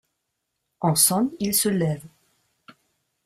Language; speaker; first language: French; non-native, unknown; German